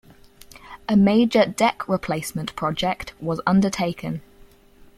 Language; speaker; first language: English; native; English